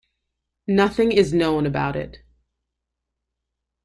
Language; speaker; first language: English; native; English